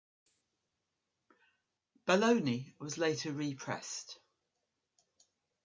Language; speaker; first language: English; native; English